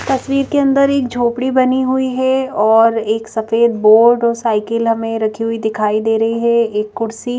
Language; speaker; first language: Hindi; native; Hindi